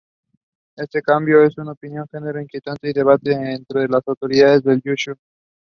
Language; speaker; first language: English; non-native, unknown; Spanish